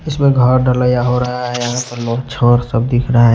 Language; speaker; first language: Hindi; non-native, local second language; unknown